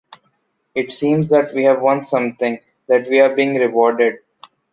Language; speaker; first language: English; non-native, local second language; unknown